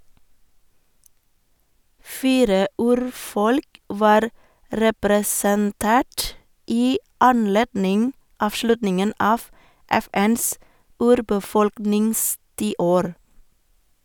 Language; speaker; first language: Norwegian; non-native, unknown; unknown